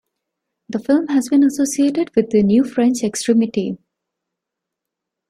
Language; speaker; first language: English; non-native, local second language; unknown